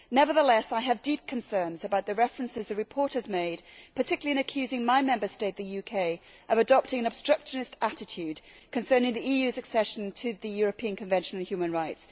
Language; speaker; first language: English; native; English